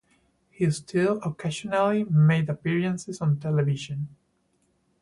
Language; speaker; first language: English; non-native, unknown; Spanish